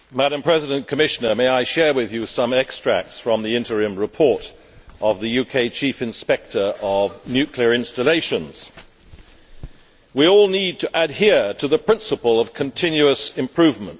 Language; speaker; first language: English; native; English